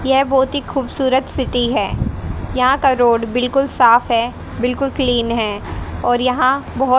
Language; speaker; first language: Hindi; native; Hindi